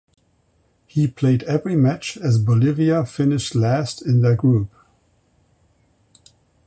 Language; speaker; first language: English; non-native, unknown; German